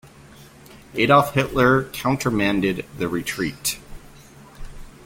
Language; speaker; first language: English; native; English